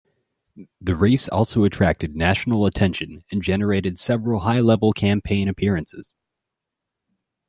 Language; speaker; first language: English; native; English